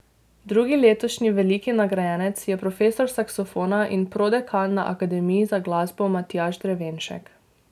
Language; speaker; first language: Slovenian; native; Slovenian